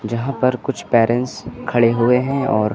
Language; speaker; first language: Hindi; native; Hindi